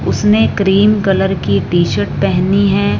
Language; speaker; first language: Hindi; non-native, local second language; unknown